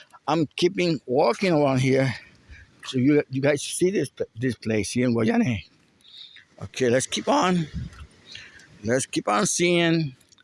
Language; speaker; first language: English; non-native, local second language; Spanish